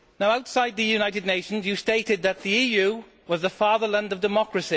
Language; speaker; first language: English; native; English